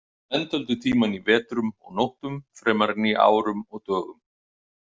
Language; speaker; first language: Icelandic; native; Icelandic